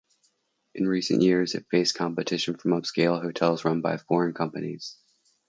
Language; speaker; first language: English; native; English